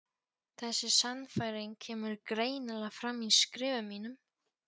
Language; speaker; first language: Icelandic; non-native, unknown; Polish